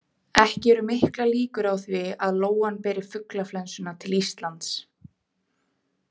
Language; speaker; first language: Icelandic; native; Icelandic